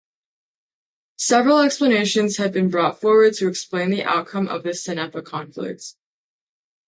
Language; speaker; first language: English; native; English